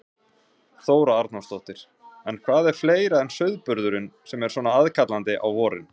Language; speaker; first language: Icelandic; native; Icelandic